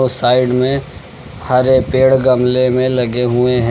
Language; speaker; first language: Hindi; native; Hindi